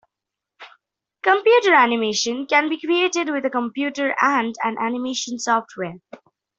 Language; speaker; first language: English; non-native, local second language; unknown